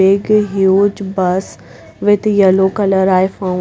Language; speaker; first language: English; non-native, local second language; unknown